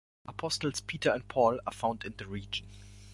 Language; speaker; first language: English; non-native, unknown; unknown